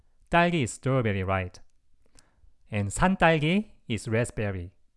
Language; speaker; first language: English; non-native, fluent; Korean